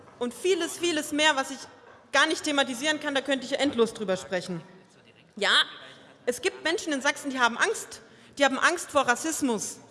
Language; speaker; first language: German; early bilingual, other home language; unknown